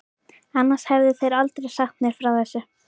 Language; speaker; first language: Icelandic; native; Icelandic